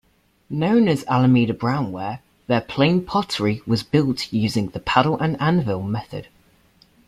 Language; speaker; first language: English; native; English